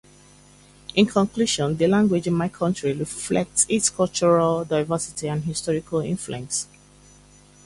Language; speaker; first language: English; native; English